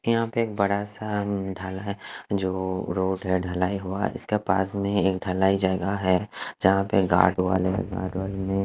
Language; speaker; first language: Hindi; non-native, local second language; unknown